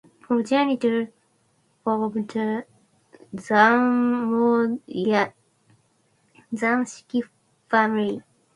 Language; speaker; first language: English; non-native, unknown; Japanese